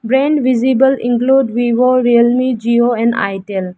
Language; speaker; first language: English; non-native, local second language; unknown